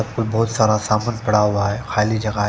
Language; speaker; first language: Hindi; non-native, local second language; Punjabi